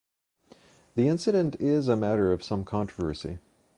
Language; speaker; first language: English; native; English